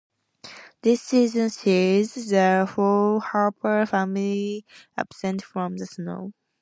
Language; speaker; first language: English; native; English